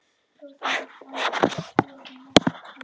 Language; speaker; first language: Icelandic; non-native, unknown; Polish